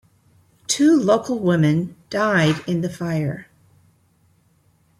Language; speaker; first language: English; native; English